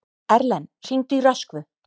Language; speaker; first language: Icelandic; native; Icelandic